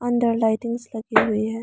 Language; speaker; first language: Hindi; non-native, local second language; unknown